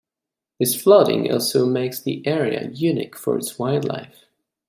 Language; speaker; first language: English; non-native, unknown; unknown